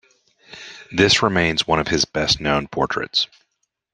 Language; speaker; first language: English; native; English